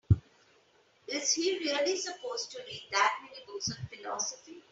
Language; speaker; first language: English; non-native, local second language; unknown